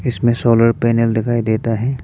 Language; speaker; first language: Hindi; non-native, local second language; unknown